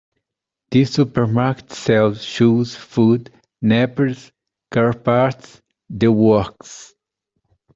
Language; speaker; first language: English; native; English